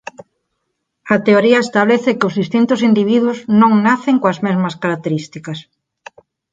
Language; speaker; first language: Galician; non-native, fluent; Spanish